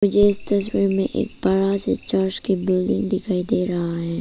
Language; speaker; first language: Hindi; early bilingual, other home language; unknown